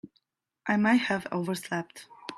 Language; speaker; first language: English; native; English